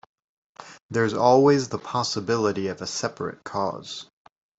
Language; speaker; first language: English; native; English